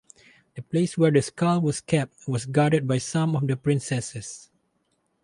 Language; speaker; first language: English; non-native, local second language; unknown